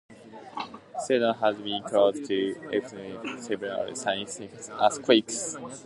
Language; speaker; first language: English; non-native, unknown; Japanese